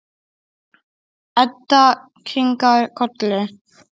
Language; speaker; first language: Icelandic; non-native, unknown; Polish